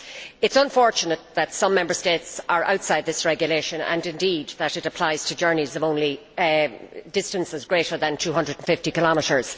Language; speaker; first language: English; native; English